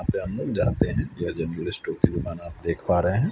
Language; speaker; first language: Hindi; native; Hindi